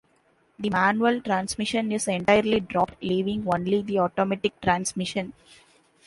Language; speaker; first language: English; non-native, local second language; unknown